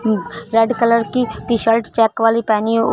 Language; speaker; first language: Hindi; non-native, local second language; Punjabi